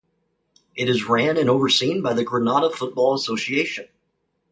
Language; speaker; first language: English; native; English